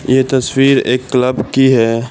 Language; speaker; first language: Hindi; non-native, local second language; Assamese